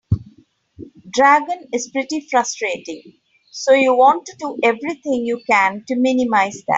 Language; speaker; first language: English; non-native, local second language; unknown